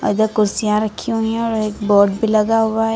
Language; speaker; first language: Hindi; native; Hindi